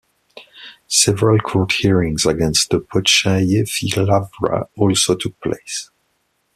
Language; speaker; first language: English; non-native, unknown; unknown